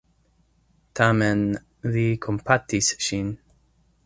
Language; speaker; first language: Esperanto; non-native, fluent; English